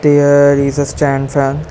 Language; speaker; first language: English; non-native, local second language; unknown